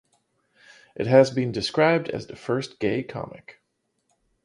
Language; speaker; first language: English; non-native, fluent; Dutch